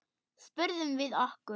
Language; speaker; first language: Icelandic; non-native, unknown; German